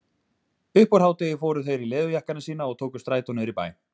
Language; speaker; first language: Icelandic; native; Icelandic